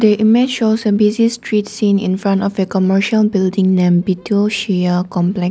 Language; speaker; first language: English; non-native, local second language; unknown